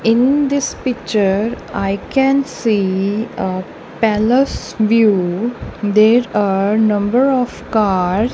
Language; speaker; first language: English; non-native, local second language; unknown